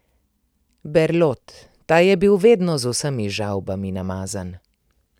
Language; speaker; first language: Slovenian; native; Slovenian